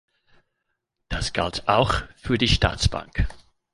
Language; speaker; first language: German; non-native, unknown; English